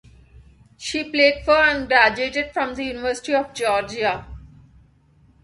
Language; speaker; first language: English; non-native, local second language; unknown